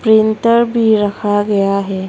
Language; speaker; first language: Hindi; non-native, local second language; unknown